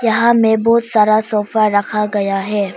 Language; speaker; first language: Hindi; non-native, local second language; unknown